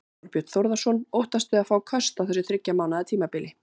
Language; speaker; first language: Icelandic; native; Icelandic